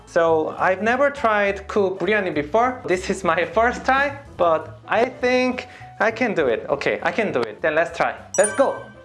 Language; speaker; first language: English; non-native, learner; Korean